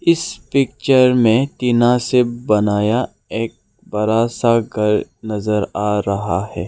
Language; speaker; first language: Hindi; non-native, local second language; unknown